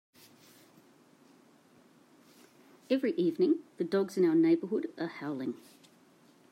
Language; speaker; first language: English; native; English